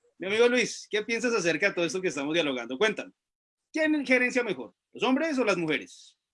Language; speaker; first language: Spanish; native; Spanish